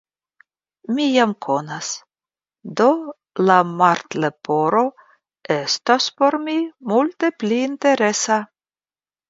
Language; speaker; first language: Esperanto; non-native, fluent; Russian